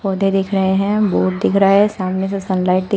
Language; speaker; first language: Hindi; native; Hindi